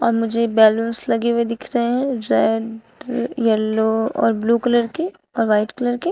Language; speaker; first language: Hindi; native; Hindi